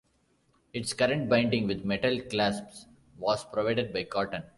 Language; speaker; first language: English; non-native, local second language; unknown